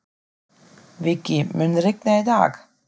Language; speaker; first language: Icelandic; non-native, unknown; German